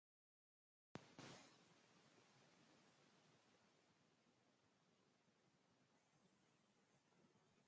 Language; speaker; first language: English; native; English